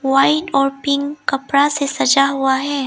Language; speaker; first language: Hindi; early bilingual, other home language; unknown